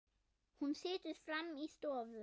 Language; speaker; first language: Icelandic; non-native, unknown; German